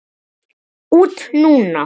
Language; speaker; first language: Icelandic; native; Icelandic